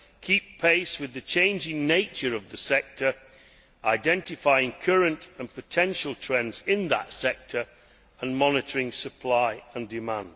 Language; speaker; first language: English; native; English